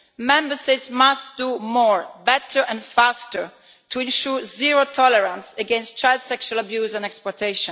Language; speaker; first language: English; non-native, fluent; Italian